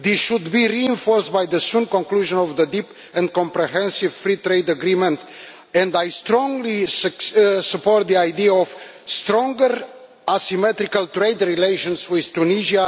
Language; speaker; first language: English; non-native, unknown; Romanian